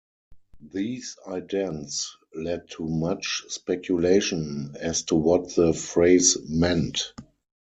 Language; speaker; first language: English; non-native, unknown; German